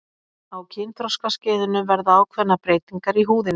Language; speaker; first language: Icelandic; native; Icelandic